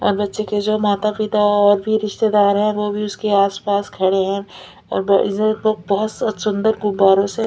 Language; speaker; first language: Hindi; non-native, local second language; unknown